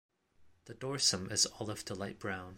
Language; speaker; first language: English; non-native, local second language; Cantonese